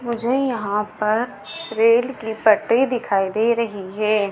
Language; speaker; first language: Hindi; native; Hindi